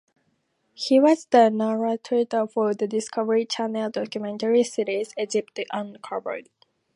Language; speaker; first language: English; native; English